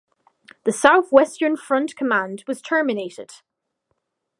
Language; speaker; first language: English; native; English